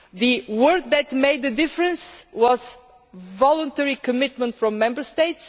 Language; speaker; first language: English; non-native, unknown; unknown